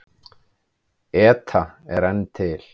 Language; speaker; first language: Icelandic; native; Icelandic